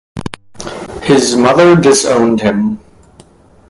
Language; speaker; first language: English; native; English